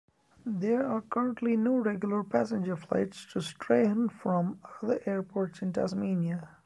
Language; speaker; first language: English; non-native, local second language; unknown